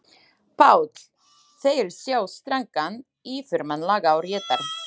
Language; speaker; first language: Icelandic; non-native, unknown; Slovak